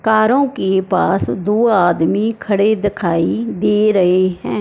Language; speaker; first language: Hindi; non-native, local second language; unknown